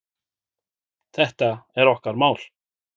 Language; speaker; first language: Icelandic; native; Icelandic